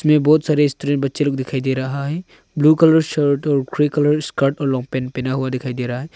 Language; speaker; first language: Hindi; early bilingual, other home language; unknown